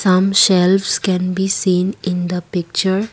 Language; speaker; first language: English; non-native, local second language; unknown